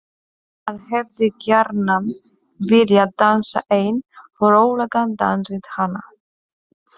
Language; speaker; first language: Icelandic; non-native, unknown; Polish